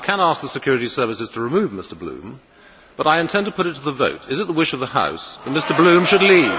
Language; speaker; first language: English; native; English